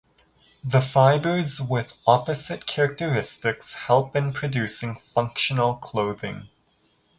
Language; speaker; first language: English; native; English